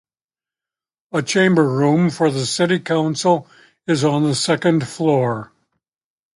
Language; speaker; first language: English; native; English